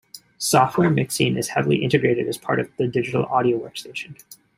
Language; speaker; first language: English; native; English